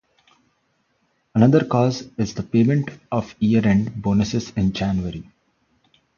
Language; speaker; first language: English; non-native, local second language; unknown